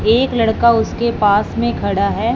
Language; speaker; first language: Hindi; non-native, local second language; Punjabi